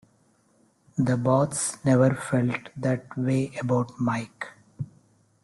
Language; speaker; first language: English; non-native, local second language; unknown